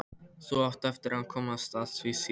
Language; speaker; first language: Icelandic; non-native, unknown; Polish